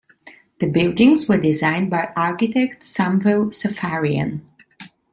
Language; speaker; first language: English; non-native, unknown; Italian